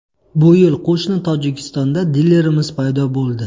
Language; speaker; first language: Uzbek; native; Uzbek